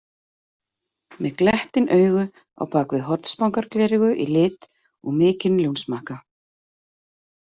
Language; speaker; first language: Icelandic; native; Icelandic